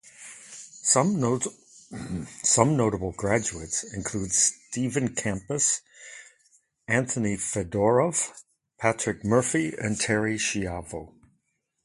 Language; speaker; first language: English; native; English